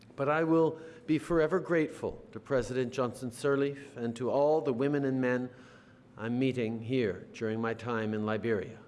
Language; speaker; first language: English; native; English